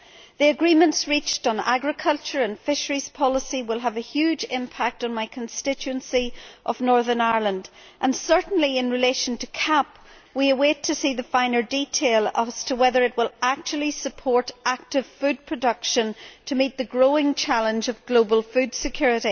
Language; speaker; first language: English; native; English